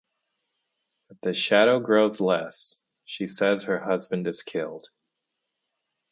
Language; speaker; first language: English; native; English